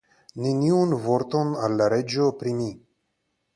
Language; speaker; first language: Esperanto; non-native, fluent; Russian